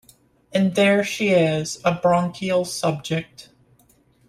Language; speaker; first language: English; native; English